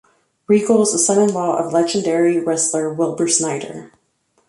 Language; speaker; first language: English; native; English